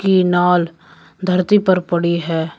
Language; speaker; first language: Hindi; native; Hindi